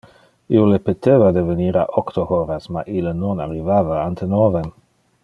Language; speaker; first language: Interlingua; non-native, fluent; Dutch